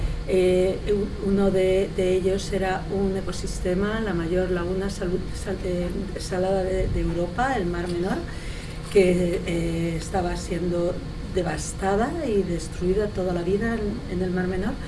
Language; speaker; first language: Spanish; native; Spanish